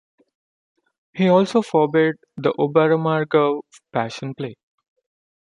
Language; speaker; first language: English; non-native, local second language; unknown